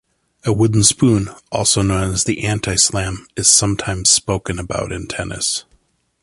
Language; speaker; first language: English; native; English